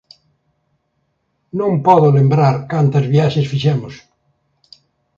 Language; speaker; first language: Galician; native; Galician